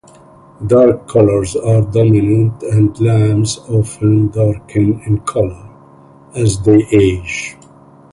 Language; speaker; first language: English; non-native, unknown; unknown